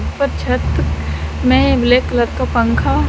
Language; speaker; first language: Hindi; native; Hindi